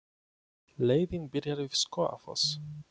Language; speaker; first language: Icelandic; non-native, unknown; Polish